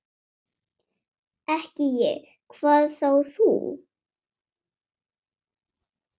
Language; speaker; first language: Icelandic; non-native, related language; Swedish